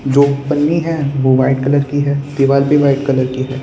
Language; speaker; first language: Hindi; non-native, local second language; Gujarati